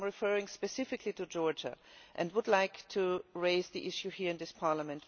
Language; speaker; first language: English; non-native, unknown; German